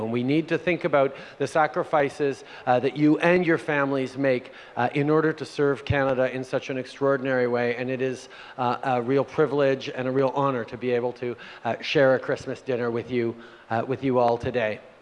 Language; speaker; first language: English; native; English